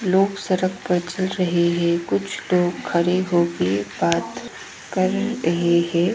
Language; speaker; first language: Hindi; non-native, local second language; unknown